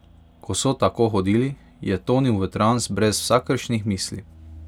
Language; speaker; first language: Slovenian; non-native, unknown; Hungarian